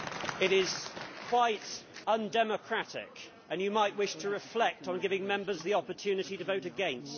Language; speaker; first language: English; native; English